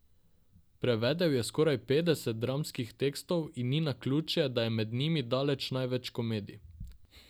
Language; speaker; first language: Slovenian; non-native, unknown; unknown